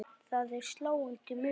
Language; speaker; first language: Icelandic; native; Icelandic